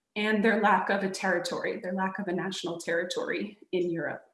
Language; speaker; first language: English; native; English